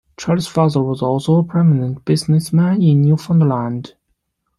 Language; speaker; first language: English; non-native, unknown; Chinese